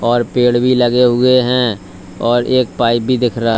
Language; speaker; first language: Hindi; native; Hindi